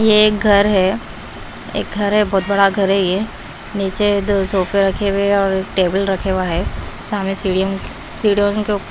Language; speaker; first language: Hindi; non-native, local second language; Punjabi